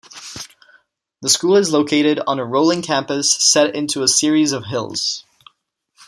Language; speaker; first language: English; non-native, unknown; Czech